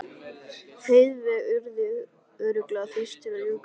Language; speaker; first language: Icelandic; native; Icelandic